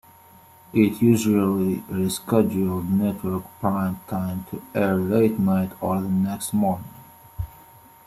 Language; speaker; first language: English; native; English